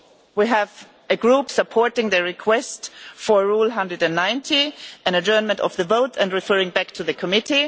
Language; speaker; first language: English; non-native, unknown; German